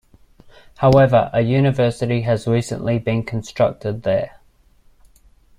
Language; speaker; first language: English; native; English